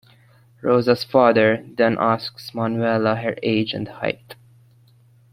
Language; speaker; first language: English; non-native, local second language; Maltese